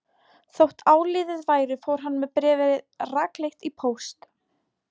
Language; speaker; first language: Icelandic; non-native, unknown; Polish